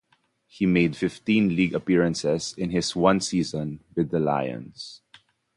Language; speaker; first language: English; non-native, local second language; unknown